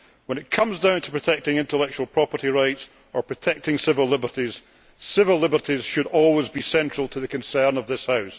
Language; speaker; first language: English; native; English